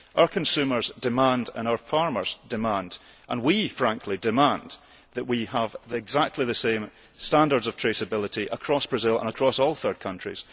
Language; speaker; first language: English; early bilingual, heritage; English